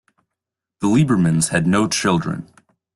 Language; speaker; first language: English; native; English